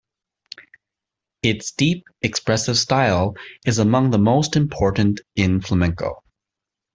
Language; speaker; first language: English; native; English